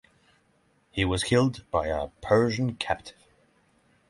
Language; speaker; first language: English; non-native, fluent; Norwegian